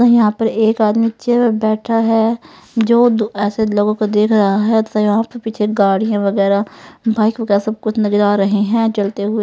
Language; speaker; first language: Hindi; non-native, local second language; Punjabi